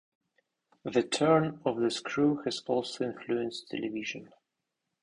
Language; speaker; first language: English; non-native, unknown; Russian